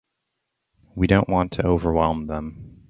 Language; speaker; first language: English; native; English